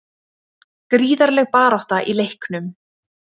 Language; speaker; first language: Icelandic; native; Icelandic